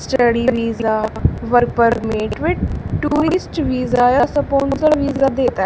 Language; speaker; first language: Hindi; native; Hindi